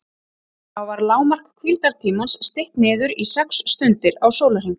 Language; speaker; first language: Icelandic; native; Icelandic